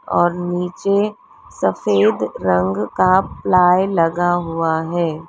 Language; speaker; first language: Hindi; native; Hindi